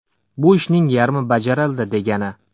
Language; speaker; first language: Uzbek; native; Uzbek